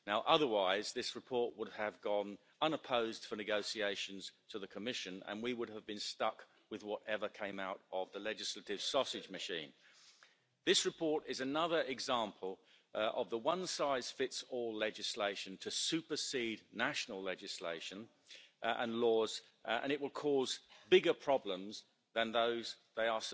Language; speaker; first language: English; native; English